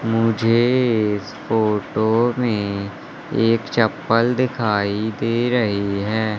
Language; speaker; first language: Hindi; native; Hindi